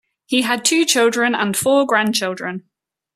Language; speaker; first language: English; native; English